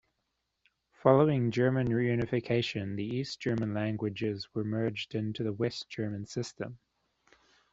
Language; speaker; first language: English; native; English